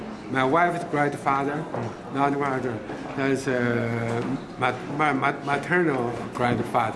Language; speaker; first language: English; non-native, learner; Chinese